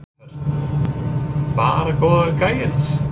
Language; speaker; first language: Icelandic; non-native, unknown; English